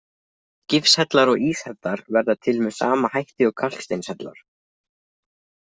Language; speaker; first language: Icelandic; native; Icelandic